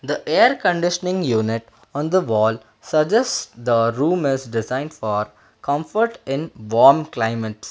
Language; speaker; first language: English; non-native, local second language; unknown